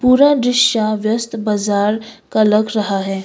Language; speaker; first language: Hindi; non-native, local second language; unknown